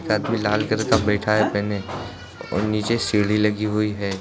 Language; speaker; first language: Hindi; native; Hindi